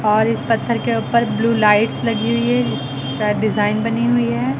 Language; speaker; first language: Hindi; native; Hindi